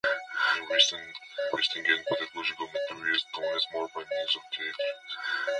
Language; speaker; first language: English; non-native, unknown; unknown